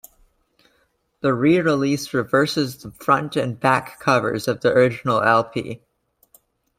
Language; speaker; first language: English; native; English